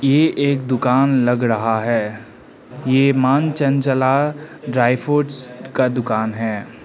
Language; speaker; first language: Hindi; non-native, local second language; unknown